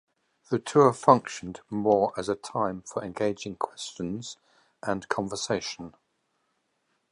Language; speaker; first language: English; native; English